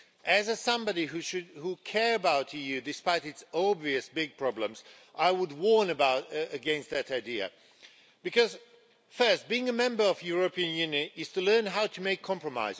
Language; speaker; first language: English; non-native, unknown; Swedish